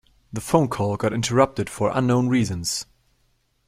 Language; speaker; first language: English; non-native, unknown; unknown